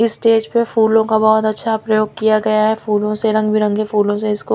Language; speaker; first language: Hindi; non-native, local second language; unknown